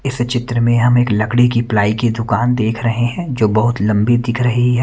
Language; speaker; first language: Hindi; native; Hindi